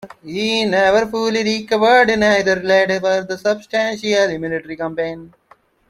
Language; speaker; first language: English; non-native, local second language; Assamese